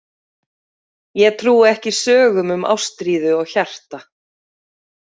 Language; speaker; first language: Icelandic; native; Icelandic